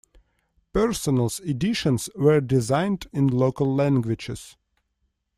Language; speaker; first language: English; non-native, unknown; Russian